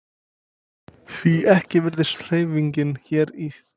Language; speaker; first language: Icelandic; non-native, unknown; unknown